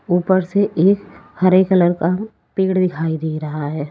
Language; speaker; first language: Hindi; native; Hindi